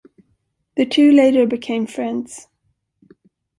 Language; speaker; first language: English; non-native, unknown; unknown